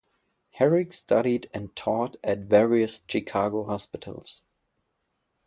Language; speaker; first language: English; non-native, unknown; German